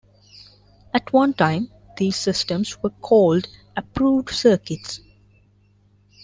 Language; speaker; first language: English; non-native, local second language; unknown